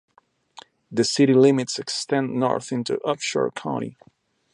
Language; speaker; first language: English; non-native, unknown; Spanish